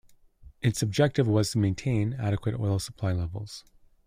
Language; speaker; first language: English; native; English